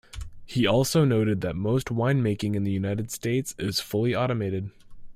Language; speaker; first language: English; native; English